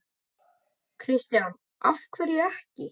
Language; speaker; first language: Icelandic; native; Icelandic